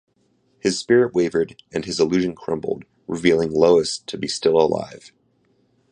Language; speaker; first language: English; native; English